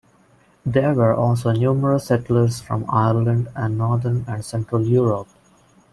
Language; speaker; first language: English; non-native, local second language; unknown